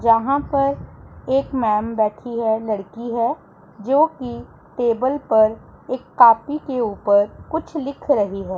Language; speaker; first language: Hindi; non-native, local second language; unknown